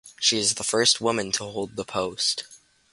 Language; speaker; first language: English; native; English